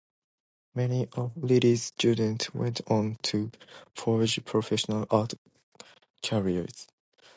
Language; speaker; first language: English; non-native, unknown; Japanese